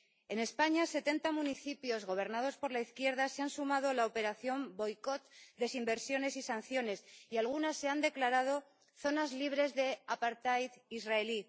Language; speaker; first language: Spanish; native; Spanish